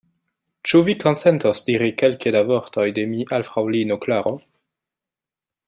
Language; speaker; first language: Esperanto; non-native, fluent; French